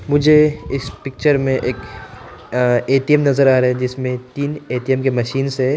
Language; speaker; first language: Hindi; non-native, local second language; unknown